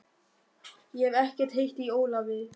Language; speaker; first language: Icelandic; non-native, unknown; German